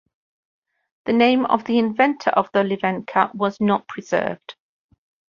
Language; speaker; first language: English; native; English